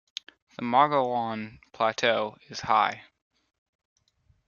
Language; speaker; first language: English; native; English